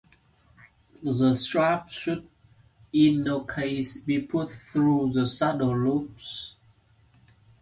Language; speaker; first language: English; native; English